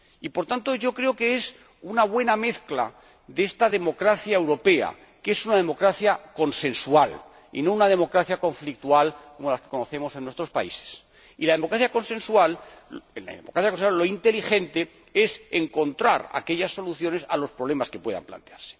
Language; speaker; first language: Spanish; native; Spanish